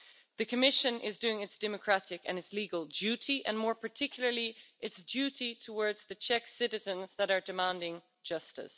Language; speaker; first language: English; non-native, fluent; Dutch